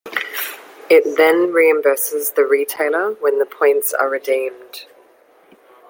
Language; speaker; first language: English; native; English